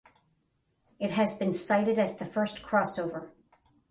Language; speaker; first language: English; native; English